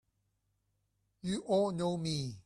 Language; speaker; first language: English; non-native, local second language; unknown